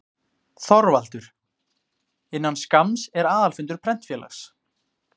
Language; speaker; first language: Icelandic; native; Icelandic